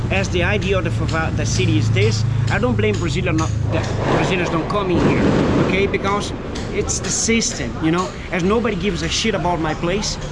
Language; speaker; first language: English; non-native, fluent; Portuguese